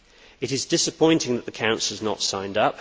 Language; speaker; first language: English; native; English